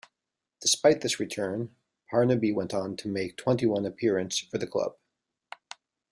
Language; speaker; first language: English; native; English